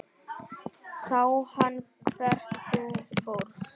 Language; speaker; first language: Icelandic; non-native, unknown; Vietnamese